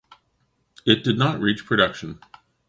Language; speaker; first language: English; native; English